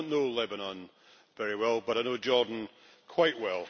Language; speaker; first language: English; native; English